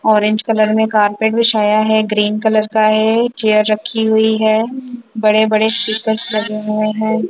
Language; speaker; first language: Hindi; non-native, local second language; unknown